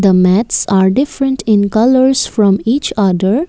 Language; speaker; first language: English; non-native, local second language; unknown